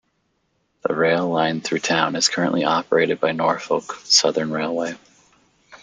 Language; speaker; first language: English; native; English